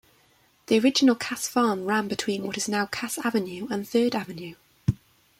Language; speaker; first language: English; native; English